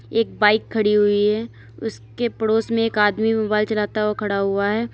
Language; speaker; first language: Hindi; native; Hindi